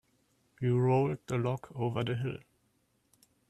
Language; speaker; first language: English; non-native, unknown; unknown